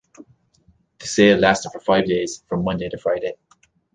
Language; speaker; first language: English; native; English